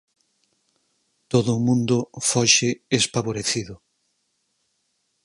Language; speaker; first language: Galician; native; Galician